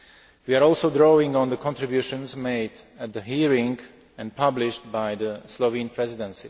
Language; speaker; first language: English; non-native, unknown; Slovak